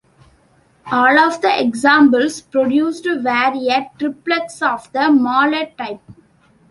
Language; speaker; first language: English; non-native, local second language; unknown